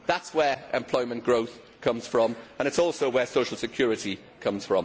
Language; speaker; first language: English; native; English